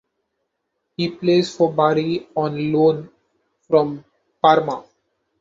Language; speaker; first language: English; non-native, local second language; Marathi